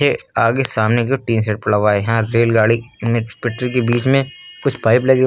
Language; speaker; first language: Hindi; native; Hindi